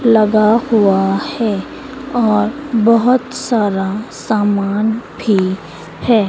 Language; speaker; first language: Hindi; native; Hindi